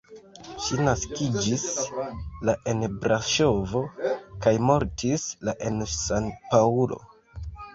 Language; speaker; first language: Esperanto; non-native, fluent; Kinyarwanda